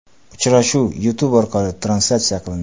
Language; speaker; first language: Uzbek; non-native, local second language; Kara-Kalpak